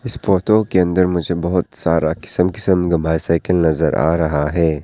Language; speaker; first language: Hindi; non-native, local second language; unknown